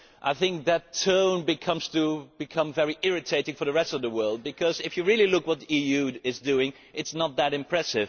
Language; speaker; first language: English; non-native, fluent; Dutch